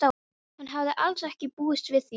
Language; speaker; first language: Icelandic; non-native, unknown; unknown